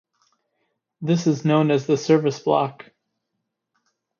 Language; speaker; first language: English; native; English